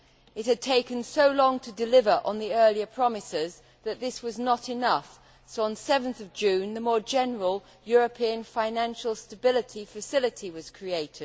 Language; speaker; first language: English; native; English